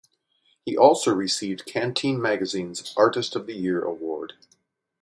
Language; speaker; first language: English; native; English